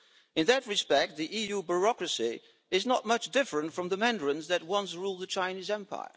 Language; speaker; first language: English; non-native, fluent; Dutch